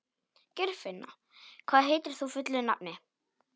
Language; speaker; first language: Icelandic; non-native, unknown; Polish